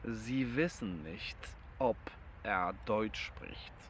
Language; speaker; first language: German; non-native, fluent; Polish